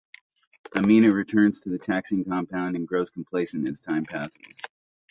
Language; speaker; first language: English; native; English